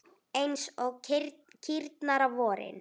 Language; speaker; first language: Icelandic; native; Icelandic